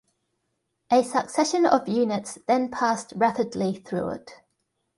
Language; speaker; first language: English; native; English